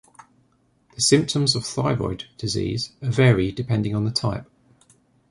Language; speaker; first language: English; native; English